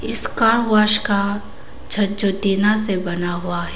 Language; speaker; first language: Hindi; non-native, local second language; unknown